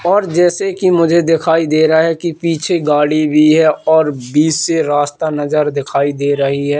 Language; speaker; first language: Hindi; native; Hindi